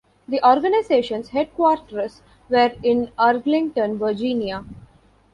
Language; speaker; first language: English; non-native, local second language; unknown